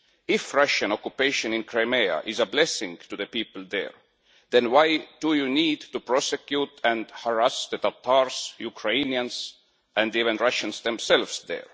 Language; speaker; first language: English; non-native, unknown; Estonian